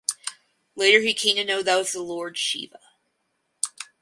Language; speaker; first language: English; native; English